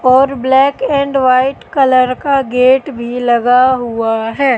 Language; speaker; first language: Hindi; native; Hindi